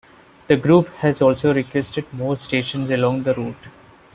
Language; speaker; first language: English; non-native, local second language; Malayalam